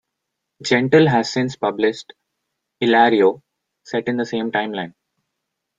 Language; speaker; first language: English; non-native, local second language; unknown